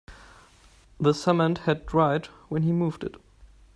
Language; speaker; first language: English; non-native, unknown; German